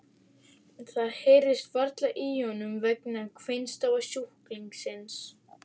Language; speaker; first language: Icelandic; native; Icelandic